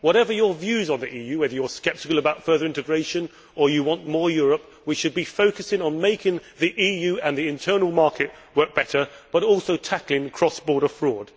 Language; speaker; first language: English; native; English